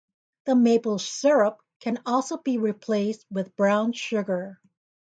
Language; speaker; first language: English; native; English